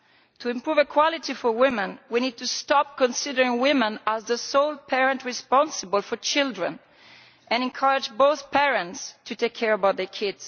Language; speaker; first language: English; non-native, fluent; Italian